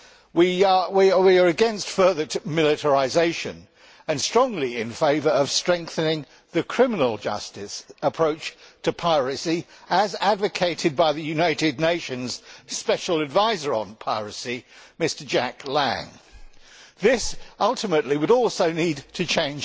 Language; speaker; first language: English; native; English